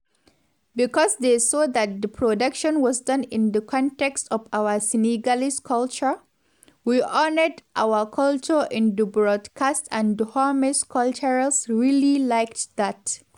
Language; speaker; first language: English; non-native, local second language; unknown